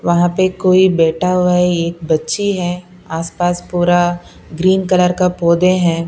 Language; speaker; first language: Hindi; non-native, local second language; Punjabi